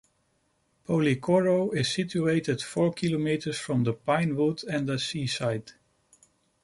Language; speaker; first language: English; non-native, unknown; Dutch